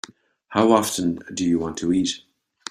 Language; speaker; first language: English; native; English